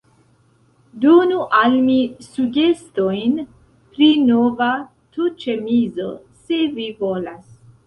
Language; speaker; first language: Esperanto; non-native, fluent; Central Kurdish